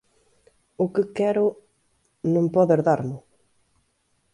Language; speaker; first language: Galician; native; Galician